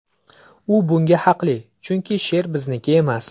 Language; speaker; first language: Uzbek; native; Uzbek